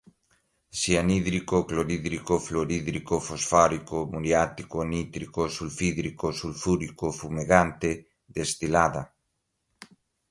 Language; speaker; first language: Portuguese; non-native, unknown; Galician